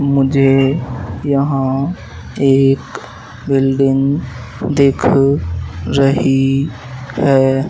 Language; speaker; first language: Hindi; native; Hindi